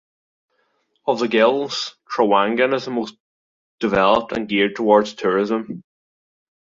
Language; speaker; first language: English; native; English